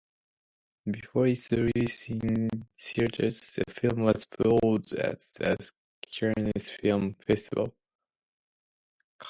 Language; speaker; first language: English; non-native, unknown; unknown